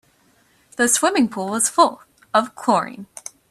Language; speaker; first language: English; native; English